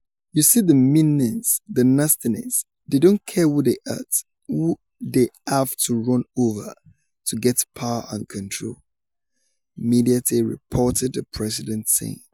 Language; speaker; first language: English; non-native, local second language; Yoruba